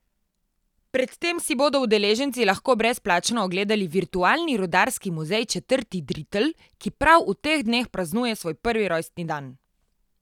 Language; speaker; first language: Slovenian; native; Slovenian